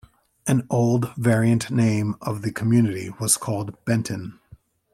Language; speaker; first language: English; native; English